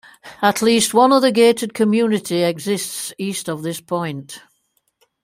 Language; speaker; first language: English; native; English